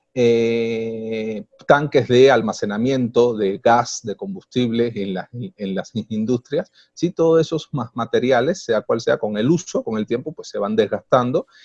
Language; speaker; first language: Spanish; native; Spanish